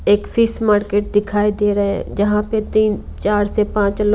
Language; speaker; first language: Hindi; non-native, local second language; Punjabi